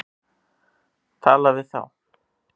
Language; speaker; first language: Icelandic; native; Icelandic